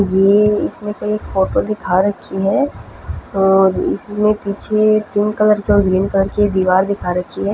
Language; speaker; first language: Hindi; non-native, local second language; Punjabi